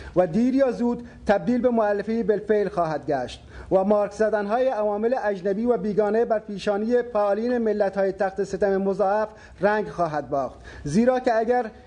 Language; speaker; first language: Persian; non-native, local second language; Baluchi